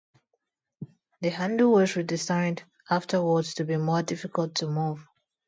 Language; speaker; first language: English; non-native, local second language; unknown